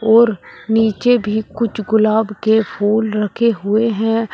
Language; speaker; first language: Hindi; native; Hindi